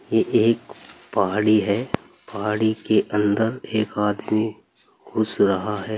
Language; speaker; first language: Hindi; native; Hindi